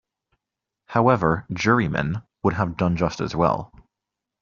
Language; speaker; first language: English; native; English